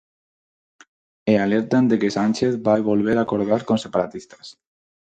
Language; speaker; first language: Galician; non-native, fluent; Spanish